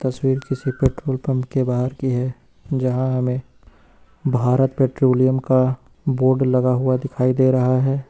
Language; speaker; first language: Hindi; native; Hindi